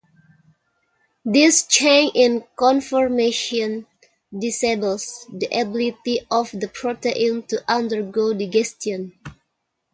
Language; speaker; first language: English; non-native, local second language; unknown